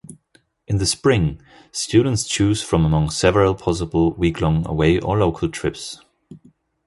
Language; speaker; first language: English; non-native, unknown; German